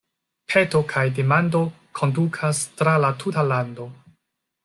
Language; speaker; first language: Esperanto; non-native, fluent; Chinese